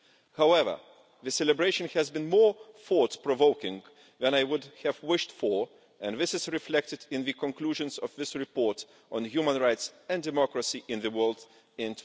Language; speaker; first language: English; non-native, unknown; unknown